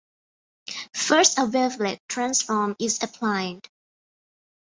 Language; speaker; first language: English; non-native, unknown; Thai